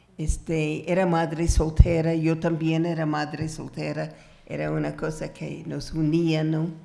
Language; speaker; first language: Spanish; non-native, fluent; English